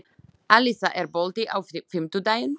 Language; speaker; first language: Icelandic; non-native, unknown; Slovak